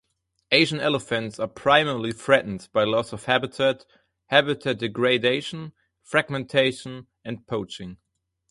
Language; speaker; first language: English; non-native, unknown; German